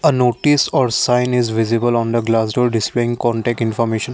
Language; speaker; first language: English; non-native, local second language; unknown